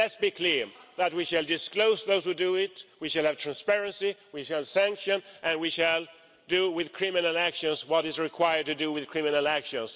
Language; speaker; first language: English; non-native, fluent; Swedish